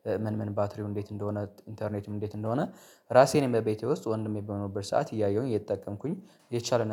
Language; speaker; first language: Amharic; native; Amharic